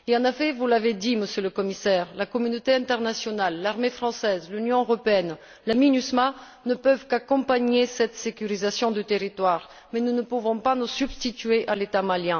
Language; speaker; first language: French; non-native, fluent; Bulgarian